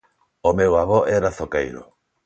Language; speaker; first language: Galician; non-native, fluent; Spanish